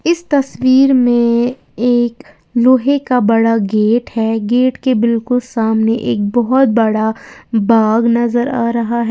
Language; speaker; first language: Hindi; native; Hindi